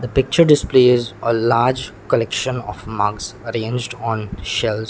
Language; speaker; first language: English; non-native, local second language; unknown